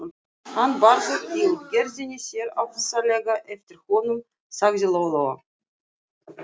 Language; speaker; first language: Icelandic; non-native, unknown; Russian